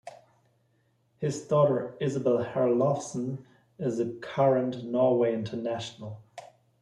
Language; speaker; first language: English; non-native, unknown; German